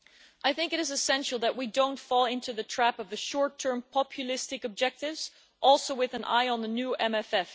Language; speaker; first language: English; non-native, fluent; Dutch